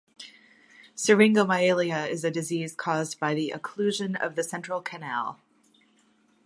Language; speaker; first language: English; native; English